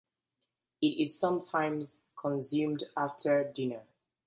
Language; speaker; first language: English; native; English